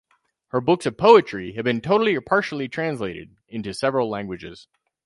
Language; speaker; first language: English; native; English